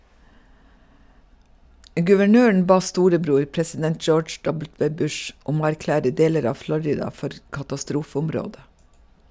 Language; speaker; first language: Norwegian; native; Norwegian